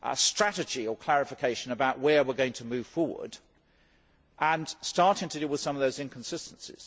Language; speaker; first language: English; native; English